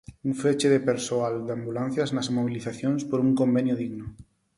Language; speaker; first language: Galician; non-native, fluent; Spanish